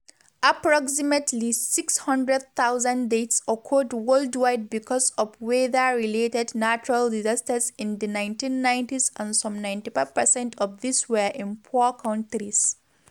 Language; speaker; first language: English; non-native, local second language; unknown